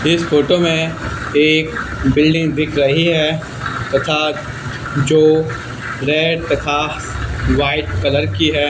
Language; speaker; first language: Hindi; native; Hindi